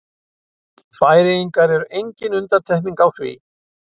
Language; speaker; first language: Icelandic; native; Icelandic